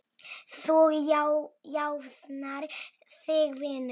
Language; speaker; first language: Icelandic; non-native, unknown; Polish